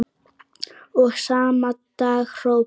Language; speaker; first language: Icelandic; native; Icelandic